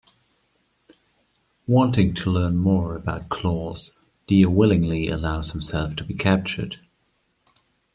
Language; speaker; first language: English; non-native, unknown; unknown